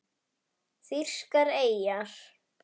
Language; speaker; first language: Icelandic; native; Icelandic